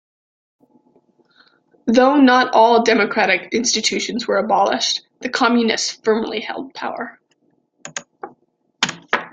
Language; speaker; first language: English; native; English